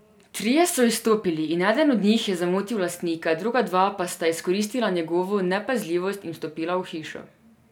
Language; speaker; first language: Slovenian; non-native, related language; Serbian